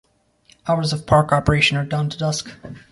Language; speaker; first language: English; native; English